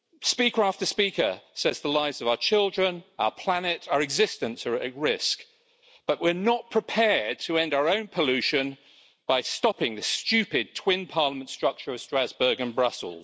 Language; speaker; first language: English; native; English